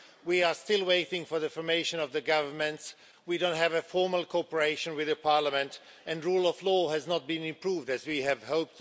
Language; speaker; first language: English; non-native, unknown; Swedish